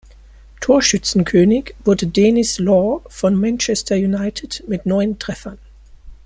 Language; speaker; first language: German; native; German